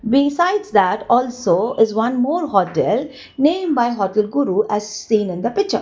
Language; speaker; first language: English; non-native, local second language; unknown